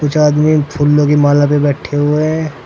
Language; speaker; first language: Hindi; native; Hindi